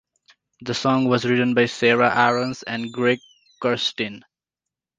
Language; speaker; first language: English; non-native, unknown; Nepali